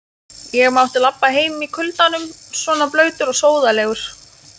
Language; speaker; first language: Icelandic; non-native, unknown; Lithuanian